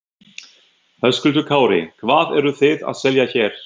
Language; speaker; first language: Icelandic; non-native, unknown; German